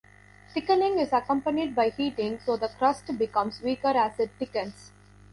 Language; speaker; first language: English; non-native, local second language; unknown